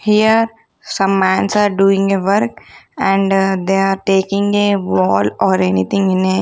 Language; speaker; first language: English; non-native, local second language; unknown